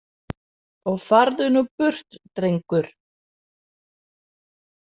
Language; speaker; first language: Icelandic; non-native, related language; Danish